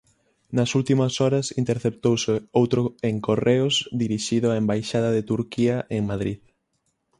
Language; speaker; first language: Galician; native; Galician